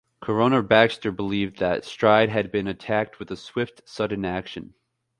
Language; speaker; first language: English; native; English